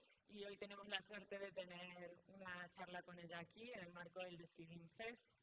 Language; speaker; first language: Spanish; native; Spanish